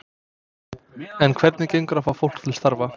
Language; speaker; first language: Icelandic; non-native, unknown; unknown